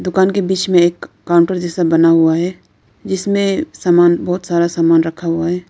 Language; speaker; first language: Hindi; non-native, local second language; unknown